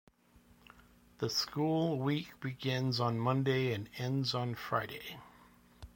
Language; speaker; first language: English; native; English